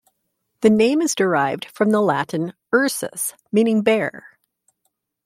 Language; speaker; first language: English; native; English